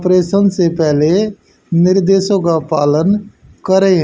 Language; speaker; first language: Hindi; native; Hindi